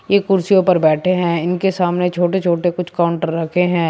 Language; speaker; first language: Hindi; native; Hindi